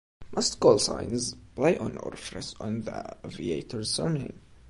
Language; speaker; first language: English; non-native, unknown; Arabic